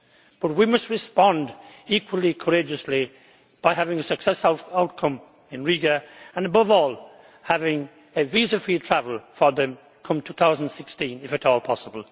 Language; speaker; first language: English; native; English